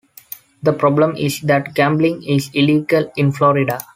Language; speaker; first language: English; non-native, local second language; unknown